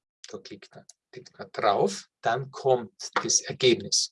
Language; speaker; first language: German; native; German